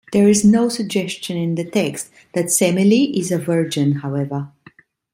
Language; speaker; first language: English; non-native, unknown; Italian